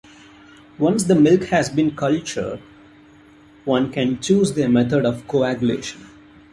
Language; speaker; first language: English; non-native, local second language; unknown